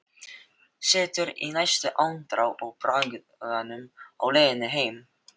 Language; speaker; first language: Icelandic; non-native, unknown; Filipino